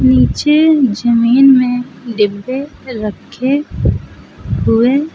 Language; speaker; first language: Hindi; native; Hindi